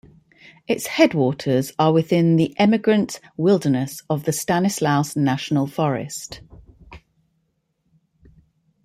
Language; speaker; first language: English; native; English